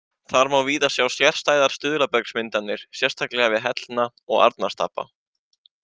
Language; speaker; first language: Icelandic; native; Icelandic